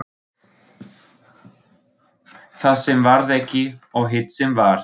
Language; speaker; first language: Icelandic; non-native, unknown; German